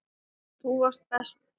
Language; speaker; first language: Icelandic; non-native, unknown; Thai